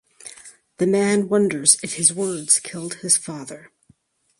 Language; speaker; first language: English; native; English